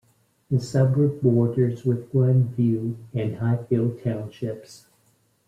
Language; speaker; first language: English; native; English